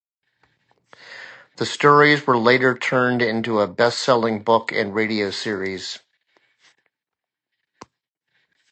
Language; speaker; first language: English; native; English